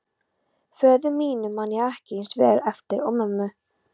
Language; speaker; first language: Icelandic; non-native, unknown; Polish